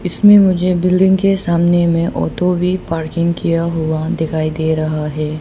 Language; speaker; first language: Hindi; non-native, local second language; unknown